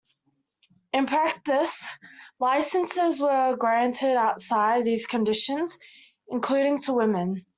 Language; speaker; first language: English; native; English